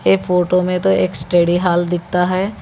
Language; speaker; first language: Hindi; non-native, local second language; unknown